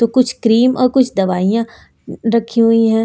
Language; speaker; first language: Hindi; native; Hindi